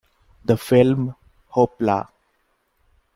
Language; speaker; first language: English; non-native, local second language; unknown